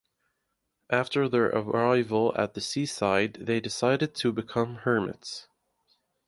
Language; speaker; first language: English; native; English